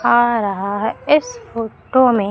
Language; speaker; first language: Hindi; native; Hindi